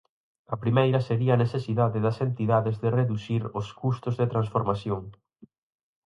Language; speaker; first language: Galician; native; Galician